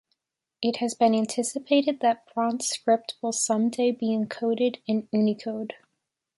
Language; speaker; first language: English; native; English